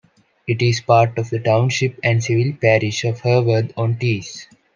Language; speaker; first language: English; non-native, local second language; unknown